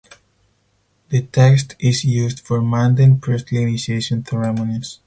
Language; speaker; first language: English; non-native, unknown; Spanish